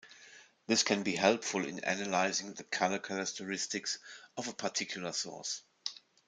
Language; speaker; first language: English; non-native, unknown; German